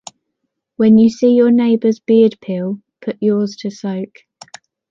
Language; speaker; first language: English; native; English